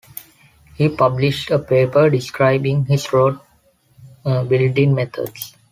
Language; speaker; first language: English; non-native, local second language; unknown